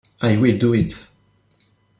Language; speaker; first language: English; non-native, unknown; French